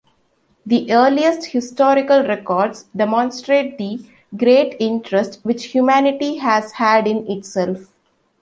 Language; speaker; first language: English; non-native, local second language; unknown